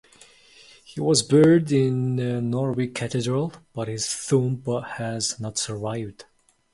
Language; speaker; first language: English; non-native, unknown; Mongolian